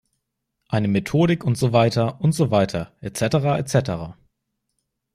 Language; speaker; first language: German; native; German